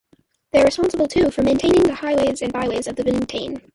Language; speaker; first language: English; native; English